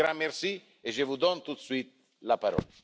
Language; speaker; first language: French; non-native, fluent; Italian